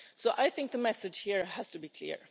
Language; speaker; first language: English; non-native, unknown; Swedish